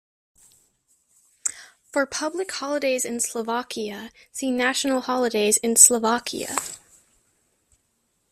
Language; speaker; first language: English; native; English